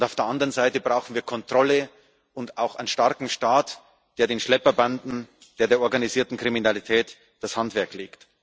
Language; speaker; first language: German; native; German